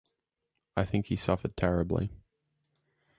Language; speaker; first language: English; native; English